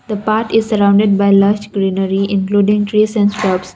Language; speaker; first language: English; non-native, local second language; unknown